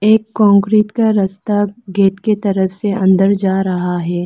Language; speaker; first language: Hindi; non-native, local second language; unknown